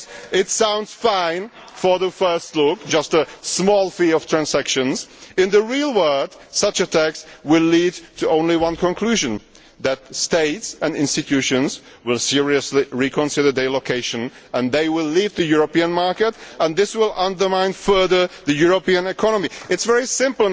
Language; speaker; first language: English; non-native, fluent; Czech